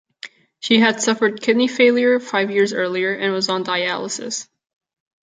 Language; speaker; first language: English; non-native, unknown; Catalan